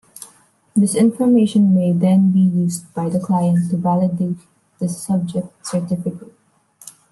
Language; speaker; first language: English; non-native, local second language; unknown